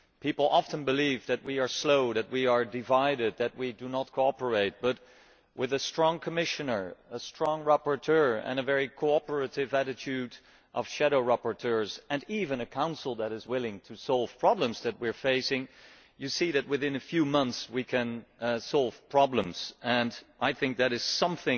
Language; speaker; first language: English; non-native, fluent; Dutch